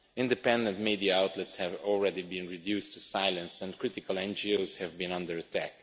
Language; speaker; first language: English; non-native, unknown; Romanian